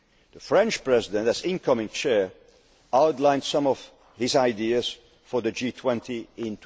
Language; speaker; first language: English; non-native, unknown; Dutch